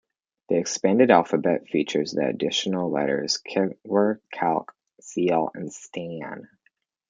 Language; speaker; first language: English; native; English